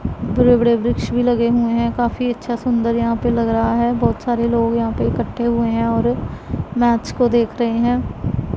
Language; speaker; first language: Hindi; non-native, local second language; Punjabi